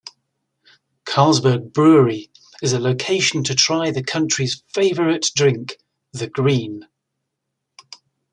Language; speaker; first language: English; native; English